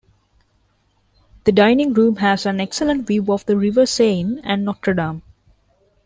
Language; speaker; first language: English; non-native, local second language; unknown